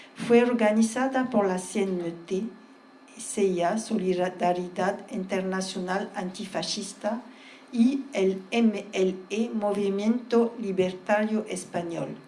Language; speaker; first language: Spanish; early bilingual, heritage; Spanish